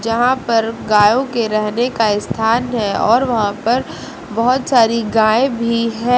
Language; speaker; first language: Hindi; native; Hindi